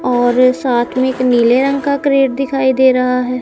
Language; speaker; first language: Hindi; non-native, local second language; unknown